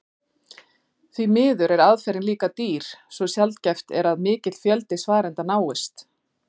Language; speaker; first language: Icelandic; native; Icelandic